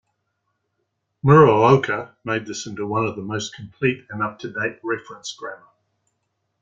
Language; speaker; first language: English; native; English